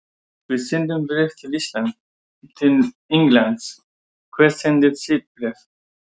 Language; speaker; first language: Icelandic; non-native, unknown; Persian